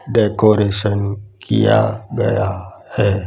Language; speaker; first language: Hindi; non-native, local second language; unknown